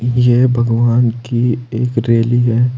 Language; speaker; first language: Hindi; native; Hindi